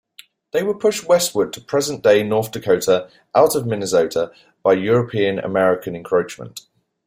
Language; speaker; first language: English; native; English